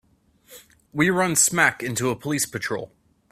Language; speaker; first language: English; native; English